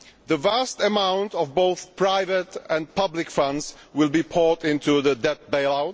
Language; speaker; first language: English; non-native, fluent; Czech